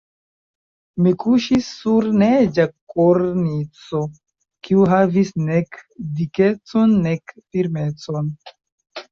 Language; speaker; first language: Esperanto; non-native, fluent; Chinese